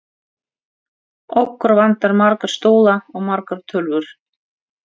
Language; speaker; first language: Icelandic; non-native, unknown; Russian